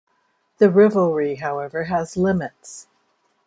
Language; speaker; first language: English; native; English